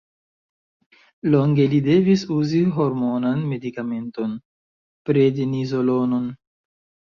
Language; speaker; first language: Esperanto; non-native, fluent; Chinese